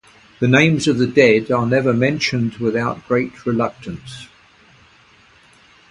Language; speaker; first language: English; native; English